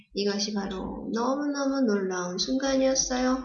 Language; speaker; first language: Korean; native; Korean